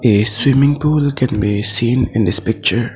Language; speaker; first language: English; non-native, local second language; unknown